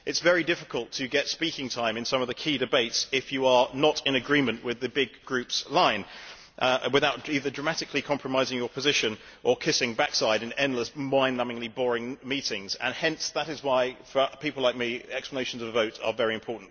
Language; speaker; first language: English; native; English